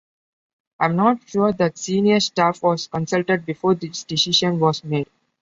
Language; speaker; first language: English; non-native, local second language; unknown